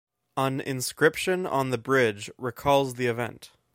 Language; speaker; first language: English; native; English